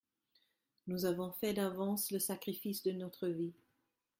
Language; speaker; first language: French; non-native, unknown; German